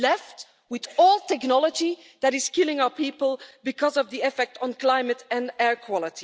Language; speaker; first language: English; non-native, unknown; Dutch